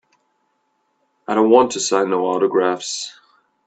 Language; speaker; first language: English; non-native, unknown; German